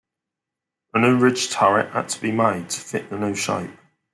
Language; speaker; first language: English; native; English